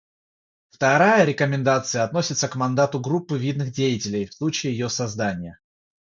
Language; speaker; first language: Russian; non-native, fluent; Georgian